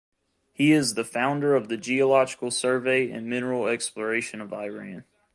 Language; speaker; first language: English; native; English